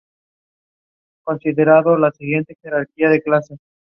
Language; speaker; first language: English; non-native, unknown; Spanish